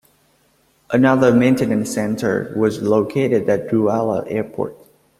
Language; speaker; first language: English; native; English